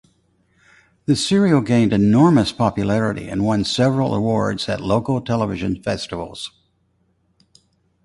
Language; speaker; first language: English; native; English